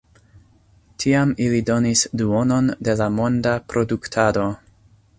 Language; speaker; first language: Esperanto; non-native, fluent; English